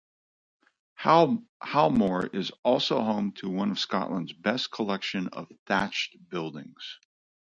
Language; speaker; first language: English; native; English